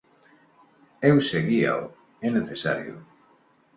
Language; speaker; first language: Galician; non-native, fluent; Spanish